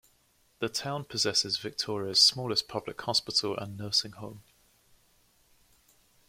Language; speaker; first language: English; native; English